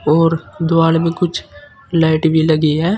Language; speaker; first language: Hindi; native; Hindi